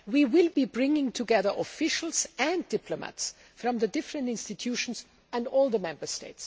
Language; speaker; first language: English; non-native, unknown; German